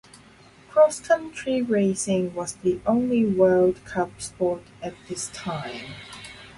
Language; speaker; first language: English; non-native, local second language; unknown